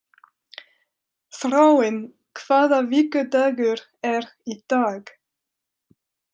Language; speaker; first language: Icelandic; non-native, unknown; French